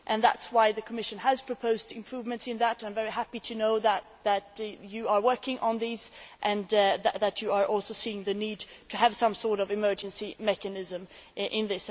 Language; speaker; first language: English; non-native, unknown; Swedish